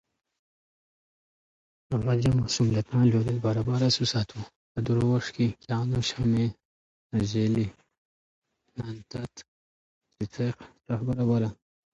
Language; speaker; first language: English; non-native, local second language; Khowar